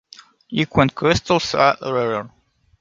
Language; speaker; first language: English; non-native, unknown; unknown